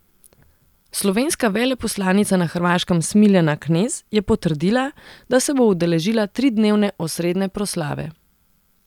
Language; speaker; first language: Slovenian; non-native, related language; Serbian